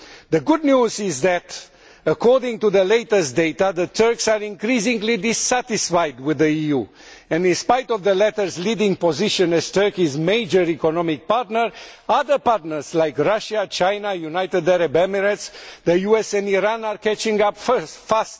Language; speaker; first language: English; non-native, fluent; Romanian